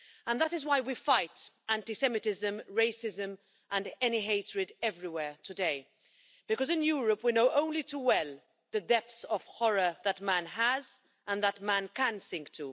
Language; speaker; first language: English; non-native, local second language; Maltese